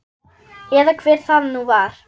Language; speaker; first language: Icelandic; non-native, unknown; German